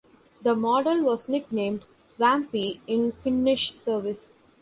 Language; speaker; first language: English; non-native, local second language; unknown